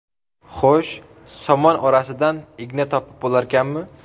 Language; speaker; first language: Uzbek; native; Uzbek